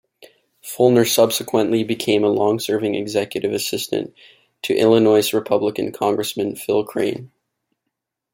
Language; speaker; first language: English; native; English